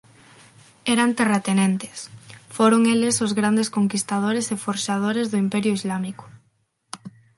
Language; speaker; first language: Galician; non-native, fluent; Spanish